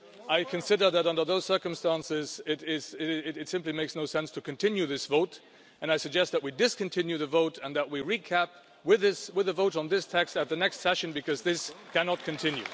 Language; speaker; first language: English; non-native, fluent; Luxembourgish